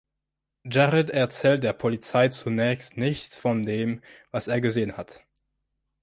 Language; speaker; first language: German; non-native, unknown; French